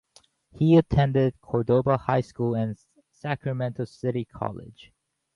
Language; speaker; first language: English; native; English